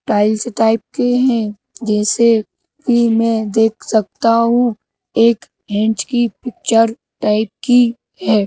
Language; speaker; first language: Hindi; native; Hindi